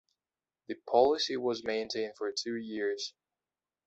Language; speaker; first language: English; non-native, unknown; Belarusian